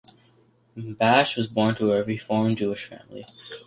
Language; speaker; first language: English; native; English